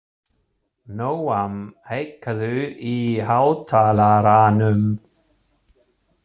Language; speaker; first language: Icelandic; non-native, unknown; German